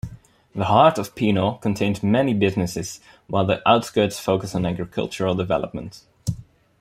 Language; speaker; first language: English; non-native, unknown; Dutch